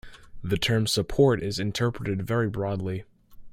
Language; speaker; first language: English; native; English